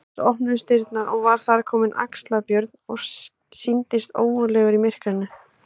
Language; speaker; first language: Icelandic; native; Icelandic